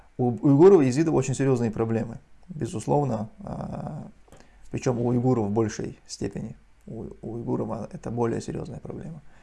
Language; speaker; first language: Russian; non-native, local second language; Chechen